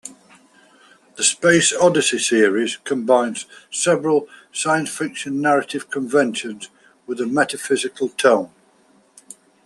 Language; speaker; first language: English; native; English